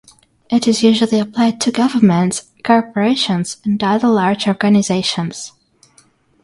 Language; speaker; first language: English; non-native, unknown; Russian